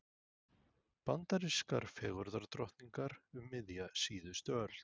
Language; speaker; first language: Icelandic; native; Icelandic